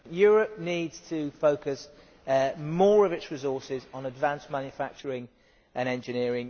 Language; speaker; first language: English; native; English